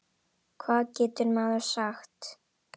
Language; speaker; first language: Icelandic; non-native, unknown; Indonesian